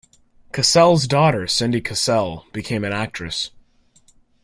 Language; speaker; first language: English; native; English